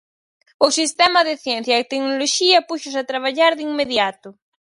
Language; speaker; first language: Galician; native; Galician